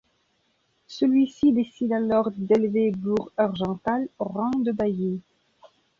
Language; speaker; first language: French; non-native, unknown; Belarusian